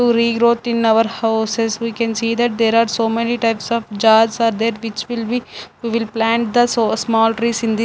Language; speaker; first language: English; non-native, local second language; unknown